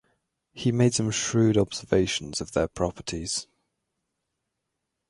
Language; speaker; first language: English; native; English